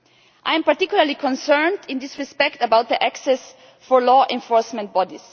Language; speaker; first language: English; non-native, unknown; German